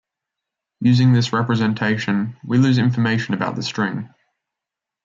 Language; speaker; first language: English; native; English